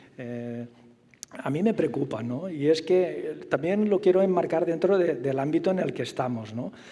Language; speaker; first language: Spanish; native; Spanish